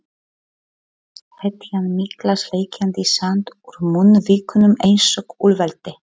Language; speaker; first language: Icelandic; non-native, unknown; Polish